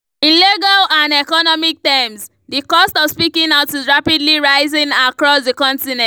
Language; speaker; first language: English; non-native, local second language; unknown